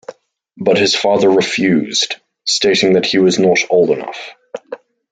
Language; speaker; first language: English; native; English